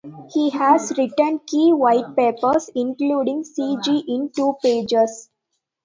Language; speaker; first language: English; non-native, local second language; Tamil